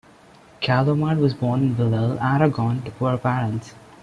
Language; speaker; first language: English; non-native, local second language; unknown